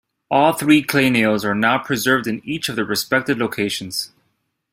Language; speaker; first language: English; native; English